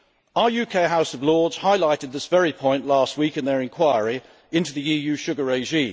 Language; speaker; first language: English; native; English